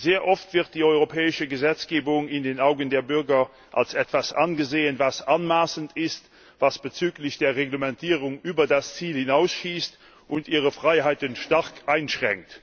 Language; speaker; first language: German; non-native, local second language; Luxembourgish